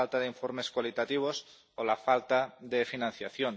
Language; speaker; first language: Spanish; non-native, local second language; Catalan